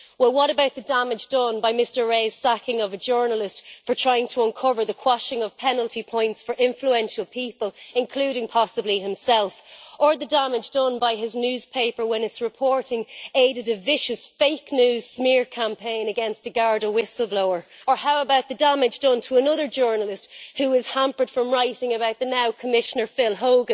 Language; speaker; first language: English; native; English